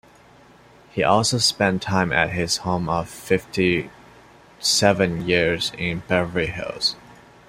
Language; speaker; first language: English; non-native, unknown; Chinese